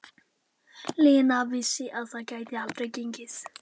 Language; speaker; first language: Icelandic; non-native, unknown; Polish